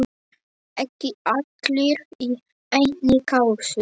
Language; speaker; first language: Icelandic; non-native, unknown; Polish